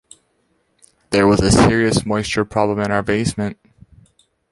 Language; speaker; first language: English; native; English